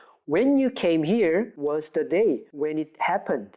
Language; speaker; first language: English; non-native, fluent; Korean